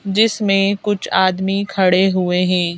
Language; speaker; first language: Hindi; native; Hindi